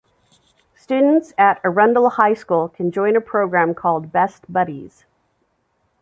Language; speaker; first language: English; native; English